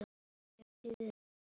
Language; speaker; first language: Icelandic; native; Icelandic